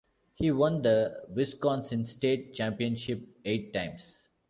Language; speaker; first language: English; non-native, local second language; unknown